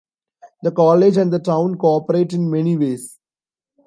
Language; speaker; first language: English; non-native, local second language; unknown